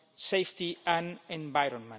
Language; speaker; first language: English; non-native, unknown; Catalan